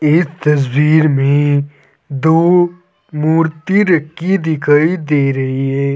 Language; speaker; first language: Hindi; native; Hindi